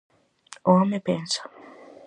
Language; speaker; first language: Galician; native; Galician